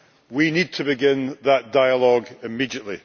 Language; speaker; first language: English; native; English